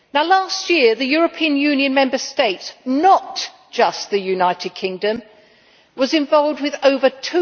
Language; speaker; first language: English; native; English